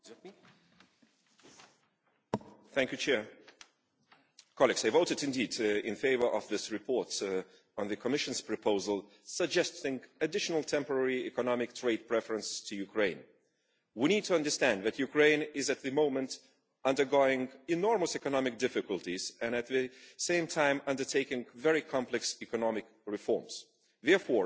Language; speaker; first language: English; non-native, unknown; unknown